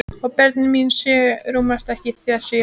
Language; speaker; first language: Icelandic; native; Icelandic